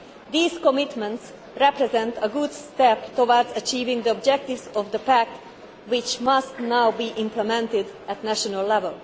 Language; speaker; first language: English; non-native, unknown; Hungarian